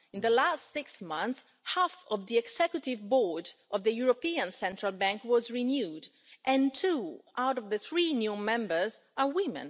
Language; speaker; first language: English; non-native, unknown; Italian